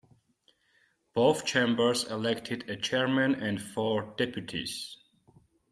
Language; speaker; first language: English; non-native, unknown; Georgian